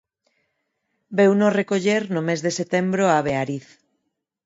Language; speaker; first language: Galician; non-native, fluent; Spanish